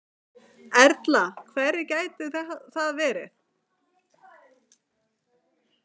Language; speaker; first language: Icelandic; native; Icelandic